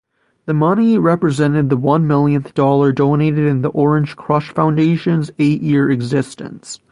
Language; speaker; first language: English; native; English